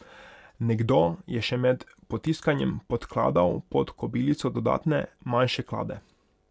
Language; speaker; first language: Slovenian; non-native, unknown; Hungarian